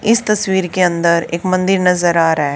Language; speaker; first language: Hindi; native; Hindi